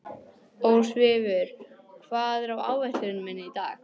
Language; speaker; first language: Icelandic; non-native, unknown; English